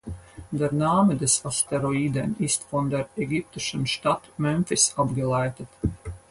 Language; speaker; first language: German; non-native, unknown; Latvian